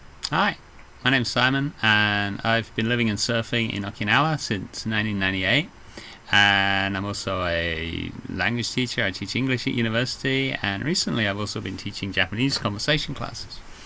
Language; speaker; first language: English; native; English